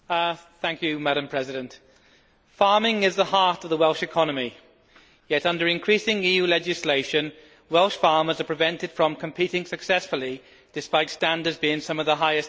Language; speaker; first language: English; native; English